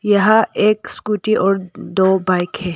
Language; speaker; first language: Hindi; non-native, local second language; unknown